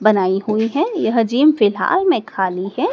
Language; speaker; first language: Hindi; native; Hindi